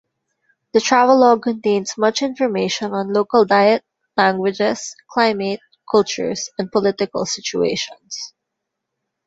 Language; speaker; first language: English; non-native, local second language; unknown